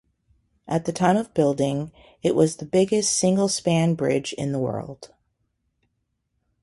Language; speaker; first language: English; native; English